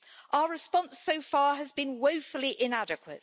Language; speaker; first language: English; native; English